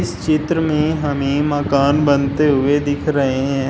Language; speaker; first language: Hindi; native; Hindi